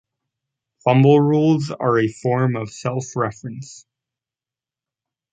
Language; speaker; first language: English; native; English